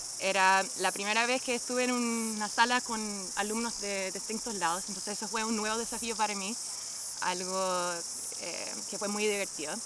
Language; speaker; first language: Spanish; non-native, fluent; English